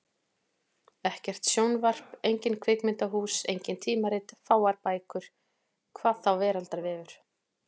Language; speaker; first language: Icelandic; native; Icelandic